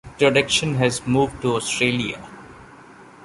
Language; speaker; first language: English; non-native, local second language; Malayalam